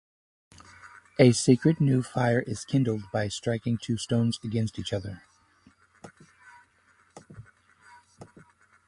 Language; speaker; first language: English; non-native, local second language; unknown